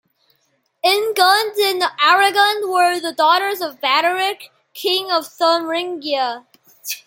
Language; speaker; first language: English; non-native, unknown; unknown